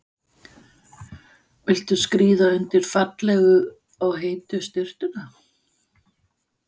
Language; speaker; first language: Icelandic; non-native, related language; Danish